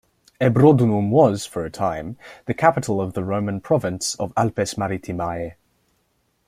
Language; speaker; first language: English; native; English